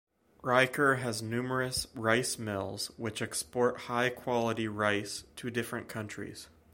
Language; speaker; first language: English; native; English